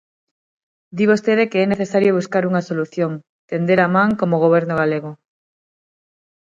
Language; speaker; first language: Galician; non-native, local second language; Spanish